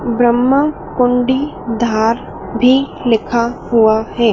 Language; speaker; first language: Hindi; native; Hindi